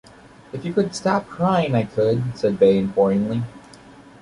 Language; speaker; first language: English; native; English